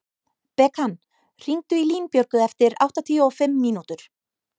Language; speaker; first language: Icelandic; native; Icelandic